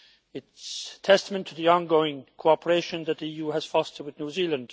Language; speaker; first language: English; native; English